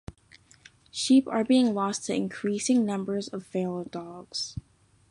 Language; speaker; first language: English; native; English